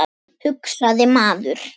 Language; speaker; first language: Icelandic; native; Icelandic